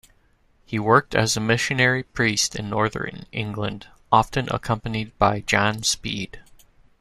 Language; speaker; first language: English; native; English